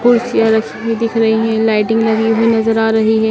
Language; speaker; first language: Hindi; native; Hindi